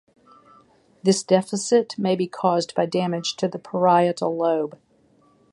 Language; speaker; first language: English; native; English